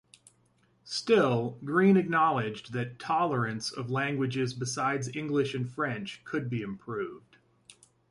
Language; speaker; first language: English; native; English